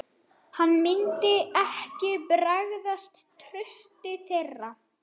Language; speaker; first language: Icelandic; non-native, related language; Swedish